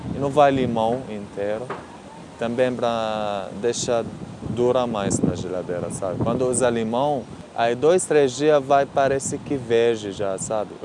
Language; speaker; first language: Portuguese; non-native, learner; Arabic